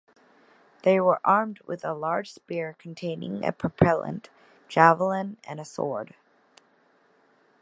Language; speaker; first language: English; native; English